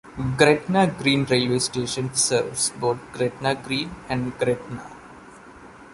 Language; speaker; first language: English; non-native, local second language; Malayalam